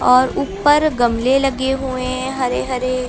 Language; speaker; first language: Hindi; native; Hindi